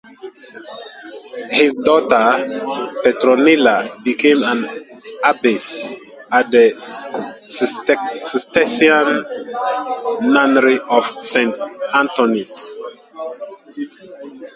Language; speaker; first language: English; non-native, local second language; Dagbani